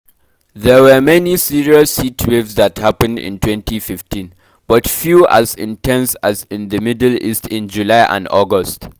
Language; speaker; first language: English; non-native, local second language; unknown